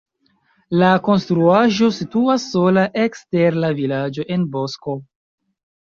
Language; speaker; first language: Esperanto; non-native, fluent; Chinese